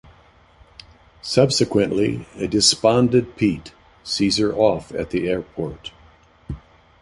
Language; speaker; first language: English; native; English